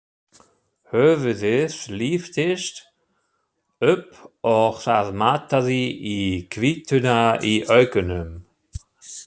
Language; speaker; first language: Icelandic; non-native, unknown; German